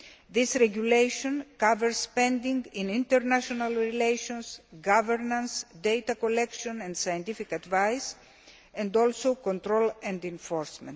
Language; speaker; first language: English; non-native, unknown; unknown